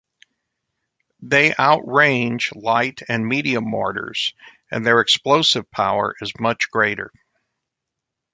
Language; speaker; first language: English; native; English